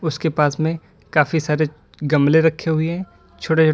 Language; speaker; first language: Hindi; native; Hindi